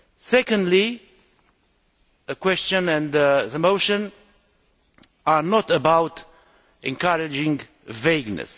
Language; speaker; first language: English; non-native, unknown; Romanian